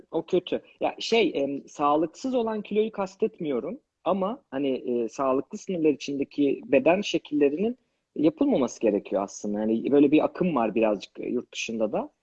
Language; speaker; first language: Turkish; native; Turkish